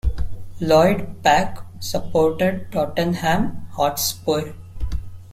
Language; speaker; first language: English; non-native, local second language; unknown